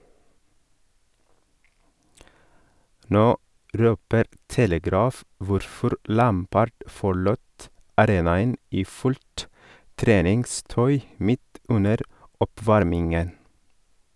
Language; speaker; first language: Norwegian; non-native, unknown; Oromo